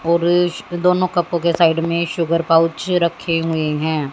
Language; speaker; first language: Hindi; native; Hindi